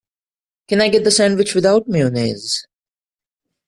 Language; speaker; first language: English; non-native, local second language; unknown